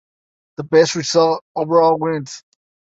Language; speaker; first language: English; native; English